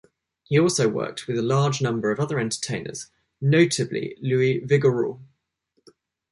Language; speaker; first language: English; native; English